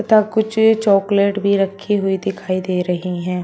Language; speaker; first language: Hindi; native; Hindi